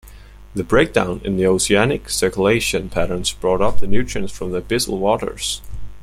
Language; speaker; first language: English; native; English